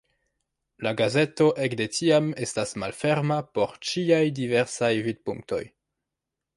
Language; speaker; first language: Esperanto; non-native, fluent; French